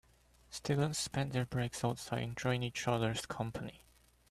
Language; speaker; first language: English; native; English